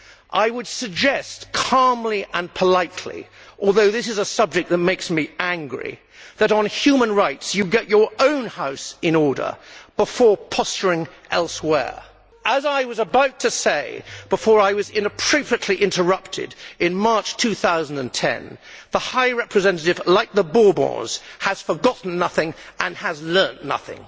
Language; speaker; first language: English; native; English